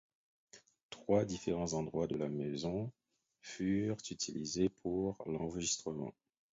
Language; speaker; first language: French; non-native, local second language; Haitian Creole